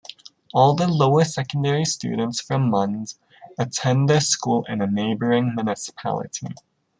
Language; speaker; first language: English; native; English